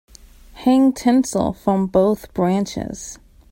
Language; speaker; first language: English; native; English